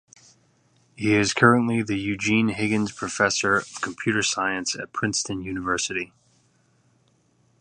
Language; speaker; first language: English; native; English